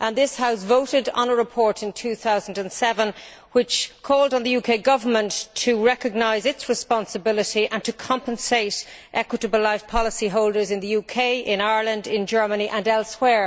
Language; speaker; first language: English; native; English